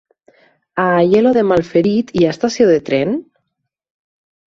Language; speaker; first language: Catalan; native; Catalan